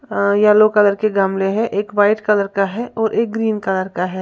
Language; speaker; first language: Hindi; native; Hindi